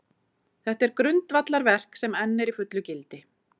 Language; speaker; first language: Icelandic; native; Icelandic